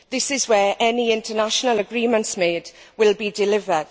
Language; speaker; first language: English; native; English